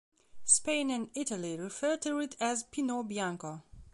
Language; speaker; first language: English; non-native, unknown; Belarusian